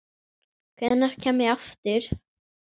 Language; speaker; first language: Icelandic; native; Icelandic